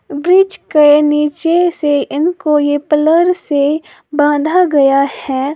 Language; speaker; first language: Hindi; native; Hindi